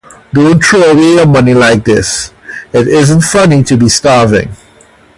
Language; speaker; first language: English; native; English